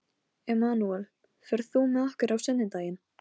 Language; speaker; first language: Icelandic; non-native, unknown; Polish